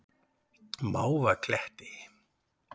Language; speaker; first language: Icelandic; native; Icelandic